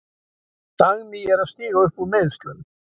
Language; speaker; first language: Icelandic; native; Icelandic